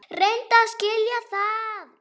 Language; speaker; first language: Icelandic; native; Icelandic